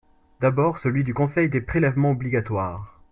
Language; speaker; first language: French; native; French